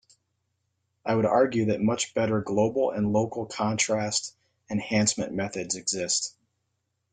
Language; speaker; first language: English; native; English